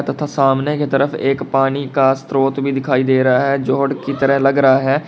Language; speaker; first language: Hindi; native; Hindi